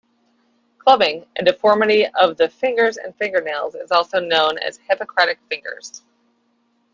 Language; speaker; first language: English; native; English